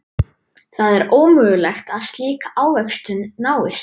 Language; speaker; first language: Icelandic; native; Icelandic